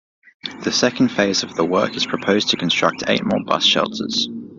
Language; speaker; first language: English; native; English